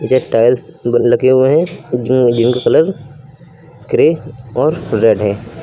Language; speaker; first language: Hindi; native; Hindi